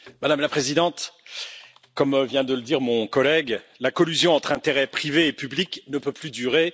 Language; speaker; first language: French; native; French